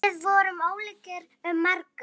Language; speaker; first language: Icelandic; native; Icelandic